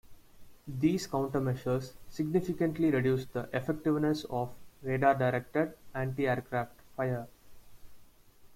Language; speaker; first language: English; non-native, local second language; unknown